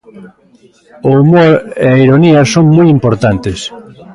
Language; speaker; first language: Galician; native; Galician